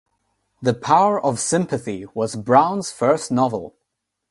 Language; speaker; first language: English; non-native, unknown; Nepali